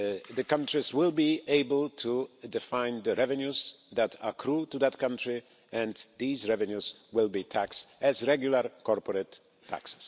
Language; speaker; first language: English; non-native, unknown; Polish